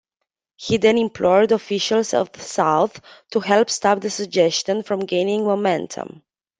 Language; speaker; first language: English; non-native, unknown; Romanian